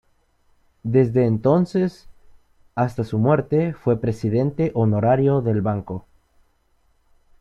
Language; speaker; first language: Spanish; native; Spanish